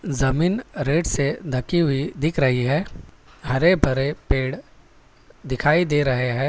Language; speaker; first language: Hindi; non-native, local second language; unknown